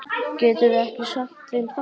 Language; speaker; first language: Icelandic; native; Icelandic